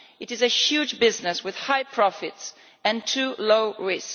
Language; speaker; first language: English; non-native, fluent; Italian